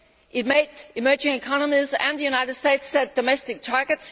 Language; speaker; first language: English; non-native, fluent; Danish